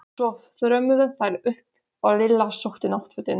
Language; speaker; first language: Icelandic; non-native, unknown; Polish